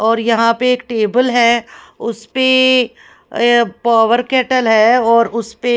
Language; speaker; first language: Hindi; non-native, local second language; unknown